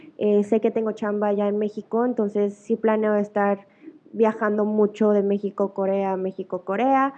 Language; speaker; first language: Spanish; early bilingual, other home language; Korean